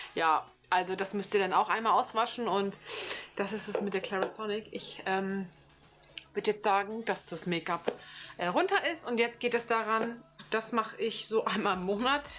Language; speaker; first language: German; early bilingual, other home language; Turkish